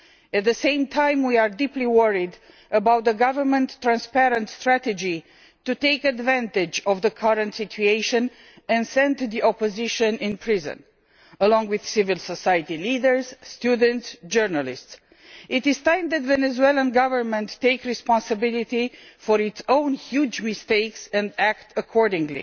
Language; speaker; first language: English; non-native, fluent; Romanian